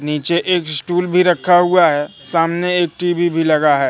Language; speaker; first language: Hindi; native; Hindi